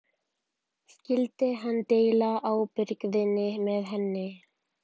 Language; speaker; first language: Icelandic; native; Icelandic